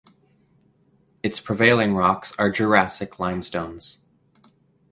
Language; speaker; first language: English; native; English